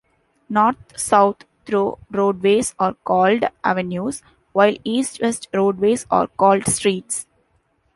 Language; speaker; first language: English; non-native, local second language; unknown